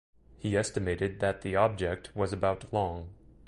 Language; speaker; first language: English; native; English